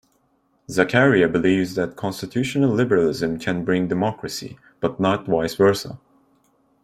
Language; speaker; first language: English; non-native, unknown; Turkish